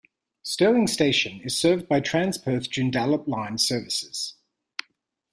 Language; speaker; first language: English; native; English